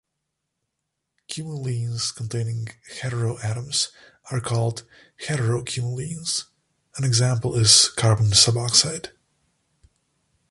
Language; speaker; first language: English; non-native, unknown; Slovenian